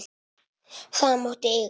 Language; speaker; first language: Icelandic; non-native, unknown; Italian